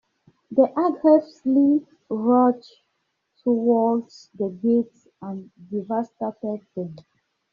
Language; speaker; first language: English; non-native, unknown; French